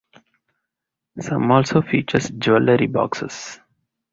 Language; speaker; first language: English; non-native, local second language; Tamil